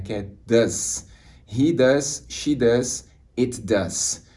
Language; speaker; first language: English; non-native, fluent; Portuguese